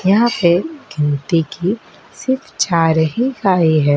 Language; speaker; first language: Hindi; native; Hindi